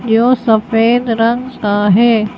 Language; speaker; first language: Hindi; native; Hindi